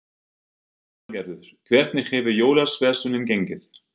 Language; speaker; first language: Icelandic; non-native, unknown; German